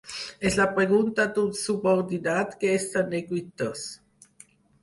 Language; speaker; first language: Catalan; non-native, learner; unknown